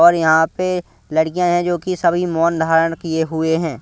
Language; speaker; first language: Hindi; non-native, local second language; Punjabi